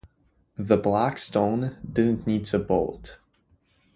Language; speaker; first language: English; native; English